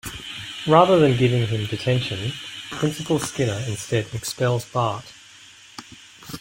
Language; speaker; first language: English; native; English